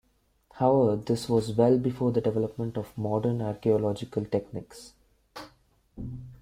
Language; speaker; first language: English; non-native, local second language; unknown